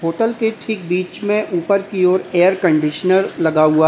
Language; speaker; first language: Hindi; native; Hindi